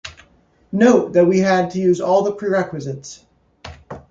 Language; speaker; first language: English; native; English